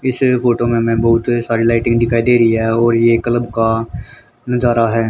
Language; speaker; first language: Hindi; native; Hindi